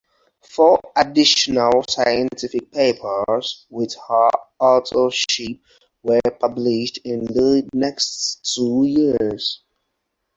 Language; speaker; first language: English; non-native, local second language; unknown